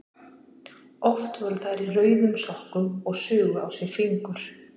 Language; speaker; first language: Icelandic; native; Icelandic